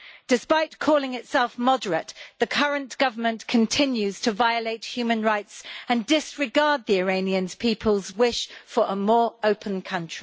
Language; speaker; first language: English; native; English